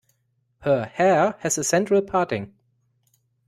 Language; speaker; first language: English; non-native, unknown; German